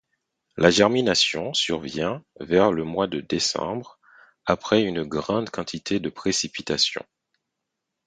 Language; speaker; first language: French; non-native, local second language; Haitian Creole